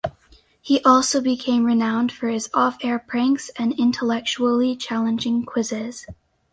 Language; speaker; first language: English; native; English